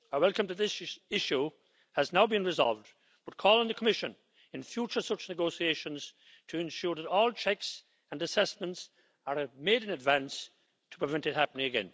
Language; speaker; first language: English; native; English